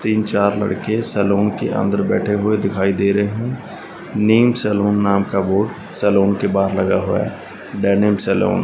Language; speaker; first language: Hindi; non-native, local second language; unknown